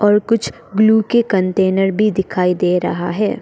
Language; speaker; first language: Hindi; non-native, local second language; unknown